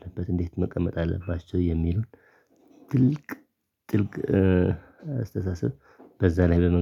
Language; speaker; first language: Amharic; non-native, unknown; Tigrinya